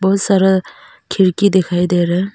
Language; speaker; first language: Hindi; non-native, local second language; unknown